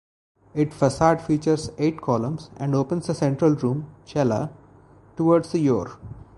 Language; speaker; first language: English; non-native, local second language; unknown